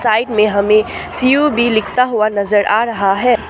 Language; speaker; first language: Hindi; non-native, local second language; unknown